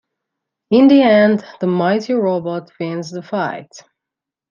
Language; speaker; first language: English; non-native, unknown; Persian